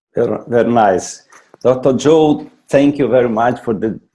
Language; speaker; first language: English; non-native, learner; Portuguese